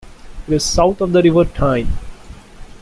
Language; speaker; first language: English; non-native, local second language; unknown